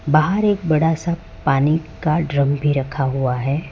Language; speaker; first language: Hindi; non-native, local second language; Gujarati